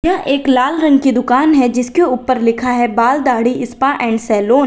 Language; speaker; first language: Hindi; native; Hindi